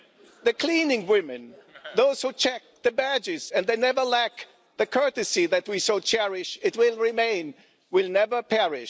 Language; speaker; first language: English; non-native, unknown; German